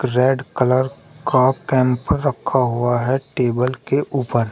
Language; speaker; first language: Hindi; native; Hindi